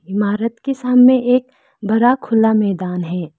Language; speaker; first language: Hindi; non-native, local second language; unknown